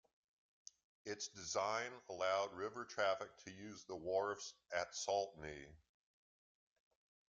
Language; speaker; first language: English; native; English